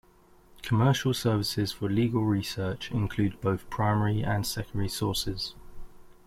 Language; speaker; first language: English; native; English